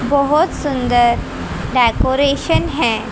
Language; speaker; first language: Hindi; native; Hindi